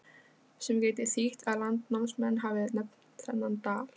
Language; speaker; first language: Icelandic; non-native, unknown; Polish